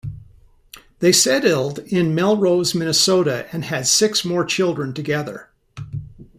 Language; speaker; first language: English; native; English